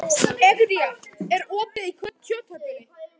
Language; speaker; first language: Icelandic; native; Icelandic